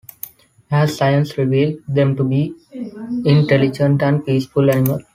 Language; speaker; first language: English; non-native, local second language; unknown